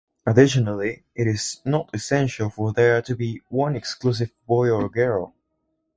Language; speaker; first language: English; non-native, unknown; Spanish